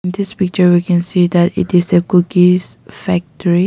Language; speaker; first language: English; non-native, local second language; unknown